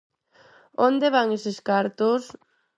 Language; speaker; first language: Galician; non-native, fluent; Spanish